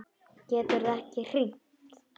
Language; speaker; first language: Icelandic; non-native, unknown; Polish